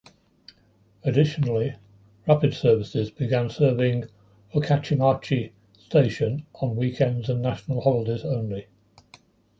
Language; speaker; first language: English; native; English